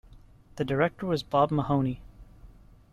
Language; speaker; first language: English; native; English